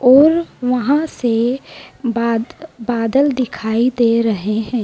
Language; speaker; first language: Hindi; native; Hindi